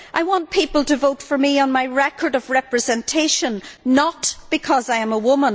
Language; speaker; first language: English; native; English